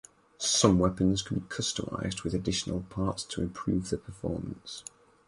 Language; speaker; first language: English; native; English